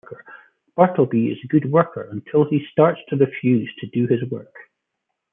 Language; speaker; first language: English; native; English